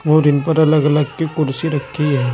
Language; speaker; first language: Hindi; native; Hindi